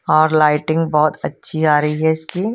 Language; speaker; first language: Hindi; non-native, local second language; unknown